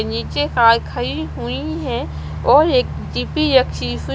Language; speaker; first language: Hindi; non-native, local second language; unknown